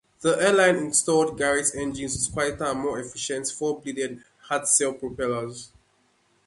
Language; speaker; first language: English; non-native, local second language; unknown